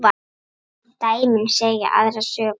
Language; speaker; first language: Icelandic; native; Icelandic